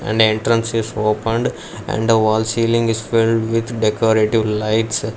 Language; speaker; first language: English; non-native, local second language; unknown